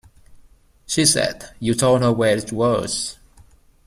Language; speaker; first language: English; native; English